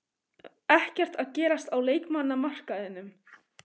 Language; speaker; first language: Icelandic; native; Icelandic